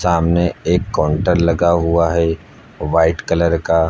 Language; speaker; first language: Hindi; native; Hindi